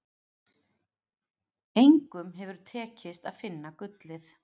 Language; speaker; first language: Icelandic; native; Icelandic